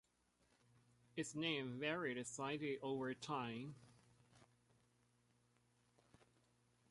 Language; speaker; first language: English; native; English